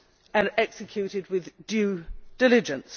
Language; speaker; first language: English; native; English